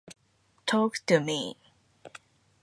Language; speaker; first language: English; non-native, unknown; Japanese